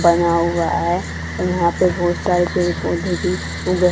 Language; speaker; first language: Hindi; native; Hindi